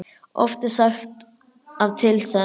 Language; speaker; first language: Icelandic; native; Icelandic